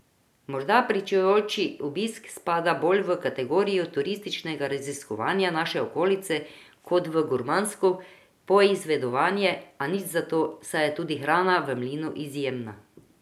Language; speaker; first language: Slovenian; non-native, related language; Croatian